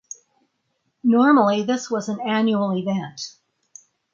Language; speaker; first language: English; native; English